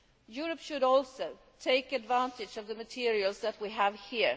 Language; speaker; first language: English; non-native, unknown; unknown